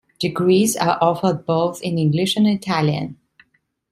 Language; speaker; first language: English; non-native, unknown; Italian